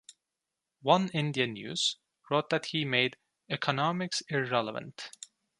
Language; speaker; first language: English; non-native, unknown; Turkish